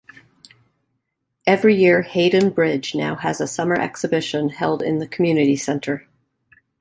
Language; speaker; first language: English; native; English